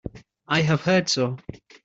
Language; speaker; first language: English; native; English